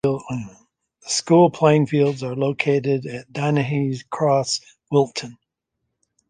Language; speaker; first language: English; native; English